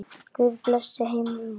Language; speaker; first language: Icelandic; native; Icelandic